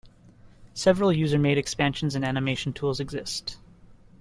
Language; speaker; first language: English; native; English